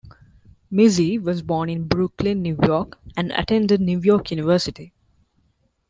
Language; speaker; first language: English; non-native, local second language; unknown